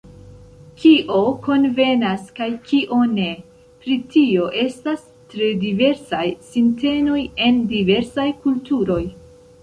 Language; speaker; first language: Esperanto; non-native, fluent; Central Kurdish